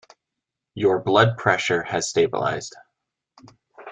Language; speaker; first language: English; native; English